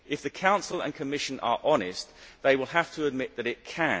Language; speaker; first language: English; native; English